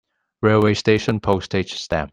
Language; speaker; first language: English; non-native, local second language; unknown